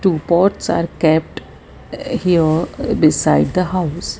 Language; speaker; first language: English; non-native, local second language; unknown